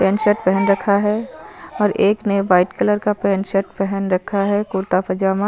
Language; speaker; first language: Hindi; non-native, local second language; Punjabi